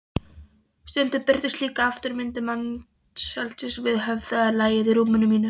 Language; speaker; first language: Icelandic; non-native, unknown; Polish